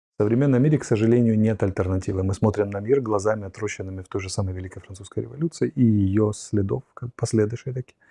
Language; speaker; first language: Russian; native; Russian